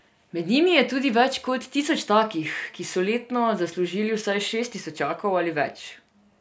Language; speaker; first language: Slovenian; non-native, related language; Serbian